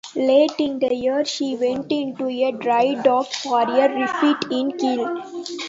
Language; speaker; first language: English; non-native, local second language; Tamil